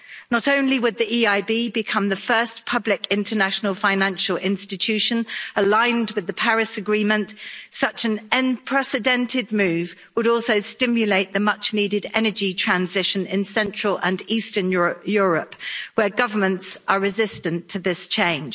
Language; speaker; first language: English; native; English